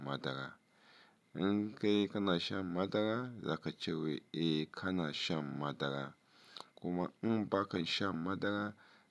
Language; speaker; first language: Hausa; non-native, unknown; Yoruba